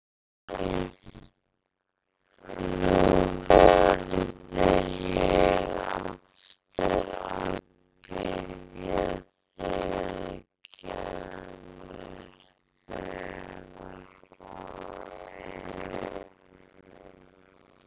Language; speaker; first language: Icelandic; native; Icelandic